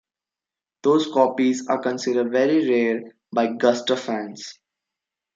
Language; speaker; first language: English; non-native, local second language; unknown